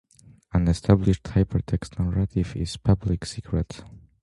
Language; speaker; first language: English; non-native, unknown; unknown